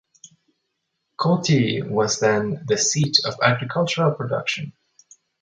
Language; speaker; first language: English; native; English